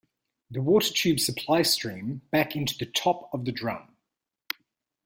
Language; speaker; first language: English; native; English